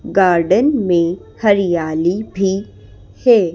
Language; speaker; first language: Hindi; native; Hindi